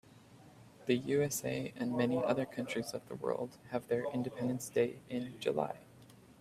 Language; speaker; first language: English; native; English